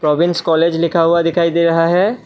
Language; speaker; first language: Hindi; non-native, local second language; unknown